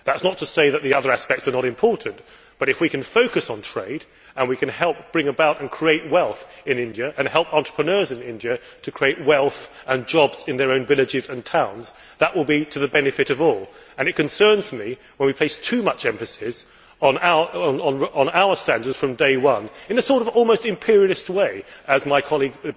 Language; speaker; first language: English; native; English